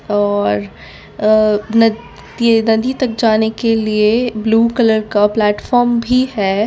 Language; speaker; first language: Hindi; non-native, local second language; Gujarati